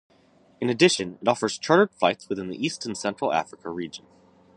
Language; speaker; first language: English; native; English